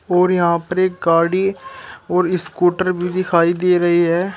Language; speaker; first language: Hindi; native; Hindi